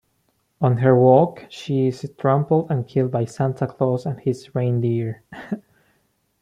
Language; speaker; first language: English; non-native, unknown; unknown